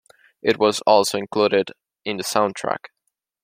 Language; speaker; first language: English; non-native, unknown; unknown